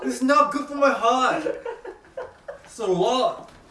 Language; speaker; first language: English; early bilingual, other home language; Korean